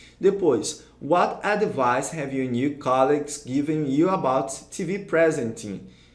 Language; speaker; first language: English; non-native, fluent; Portuguese